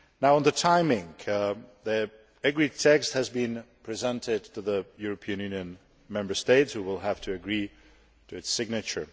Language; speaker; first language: English; non-native, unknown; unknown